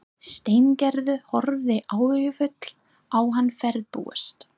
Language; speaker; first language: Icelandic; non-native, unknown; English